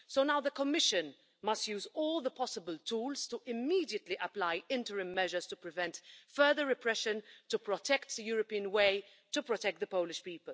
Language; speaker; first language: English; non-native, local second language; Maltese